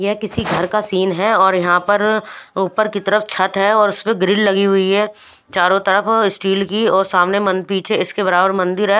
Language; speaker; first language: Hindi; non-native, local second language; Punjabi